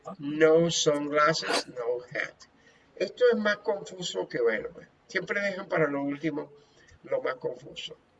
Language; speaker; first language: Spanish; native; Spanish